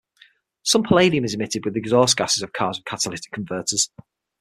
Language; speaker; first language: English; native; English